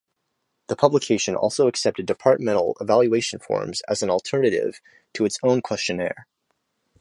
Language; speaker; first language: English; native; English